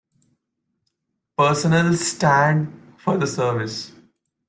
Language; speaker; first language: English; non-native, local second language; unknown